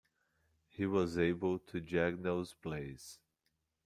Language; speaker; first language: English; non-native, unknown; Portuguese